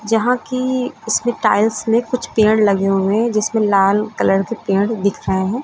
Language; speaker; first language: Hindi; native; Hindi